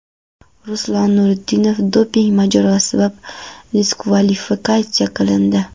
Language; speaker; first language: Uzbek; non-native, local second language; Kara-Kalpak